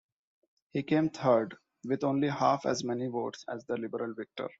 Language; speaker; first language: English; non-native, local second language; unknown